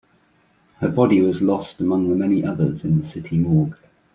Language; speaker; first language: English; native; English